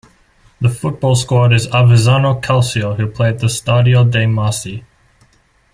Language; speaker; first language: English; native; English